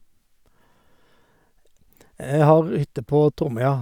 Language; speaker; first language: Norwegian; native; Norwegian